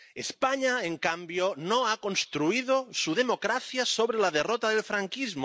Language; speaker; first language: Spanish; non-native, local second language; Catalan